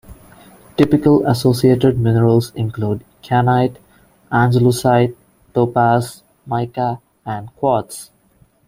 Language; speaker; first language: English; non-native, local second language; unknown